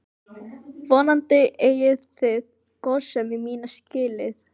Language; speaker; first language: Icelandic; non-native, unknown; Filipino